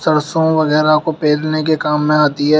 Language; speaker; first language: Hindi; native; Hindi